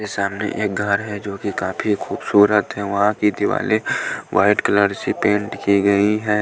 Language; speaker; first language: Hindi; non-native, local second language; Punjabi